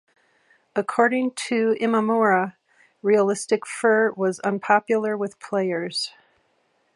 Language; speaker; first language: English; native; English